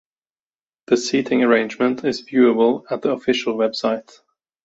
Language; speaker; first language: English; native; English